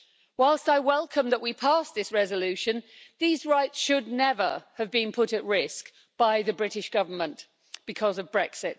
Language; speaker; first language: English; native; English